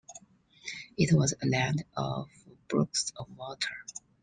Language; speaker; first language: English; non-native, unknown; Chinese